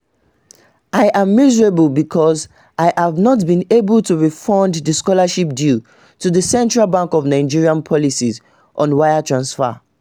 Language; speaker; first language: English; non-native, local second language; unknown